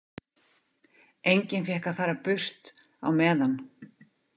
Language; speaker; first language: Icelandic; native; Icelandic